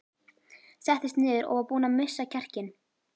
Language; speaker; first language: Icelandic; native; Icelandic